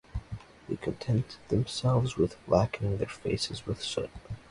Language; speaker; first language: English; native; English